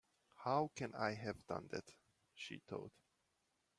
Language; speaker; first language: English; non-native, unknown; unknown